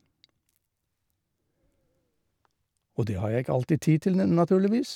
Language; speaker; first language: Norwegian; native; Norwegian